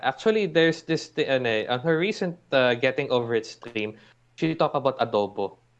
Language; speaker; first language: English; non-native, local second language; Filipino